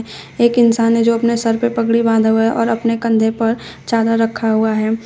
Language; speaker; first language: Hindi; native; Hindi